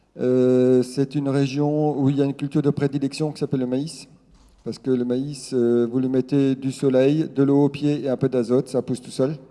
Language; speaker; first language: French; non-native, local second language; Swiss German